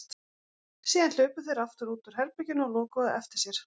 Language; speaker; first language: Icelandic; native; Icelandic